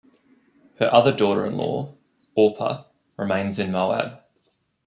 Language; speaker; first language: English; native; English